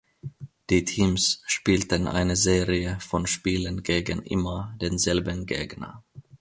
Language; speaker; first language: German; non-native, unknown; Finnish